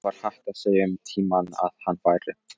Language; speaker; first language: Icelandic; non-native, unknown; Polish